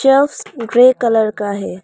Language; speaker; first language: Hindi; non-native, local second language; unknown